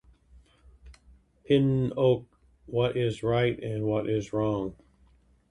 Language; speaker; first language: English; native; English